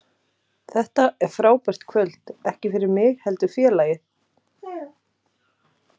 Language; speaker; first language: Icelandic; native; Icelandic